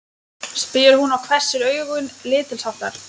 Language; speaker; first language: Icelandic; non-native, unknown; Lithuanian